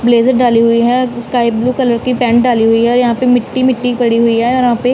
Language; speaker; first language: Hindi; non-native, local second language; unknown